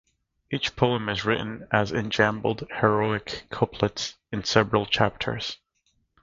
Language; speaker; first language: English; native; English